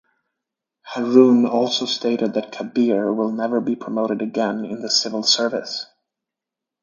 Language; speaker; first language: English; native; English